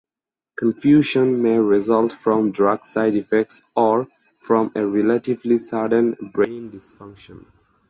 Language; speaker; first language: English; native; English